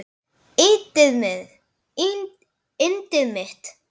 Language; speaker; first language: Icelandic; native; Icelandic